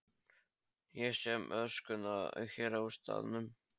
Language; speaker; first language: Icelandic; non-native, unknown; Polish